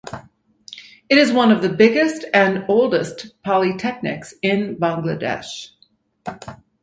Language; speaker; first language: English; native; English